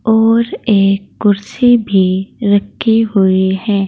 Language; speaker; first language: Hindi; native; Hindi